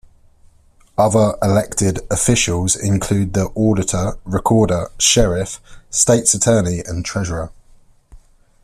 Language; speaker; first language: English; native; English